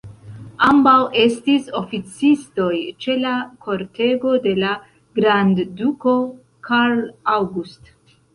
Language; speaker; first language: Esperanto; non-native, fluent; Central Kurdish